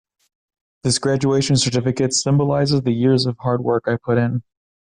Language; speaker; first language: English; native; English